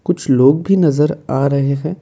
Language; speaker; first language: Hindi; non-native, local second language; Assamese